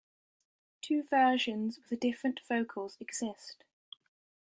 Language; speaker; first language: English; native; English